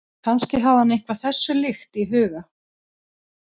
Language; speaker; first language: Icelandic; native; Icelandic